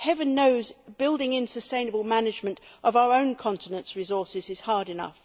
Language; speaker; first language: English; native; English